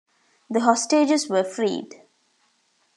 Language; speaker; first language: English; non-native, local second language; Tamil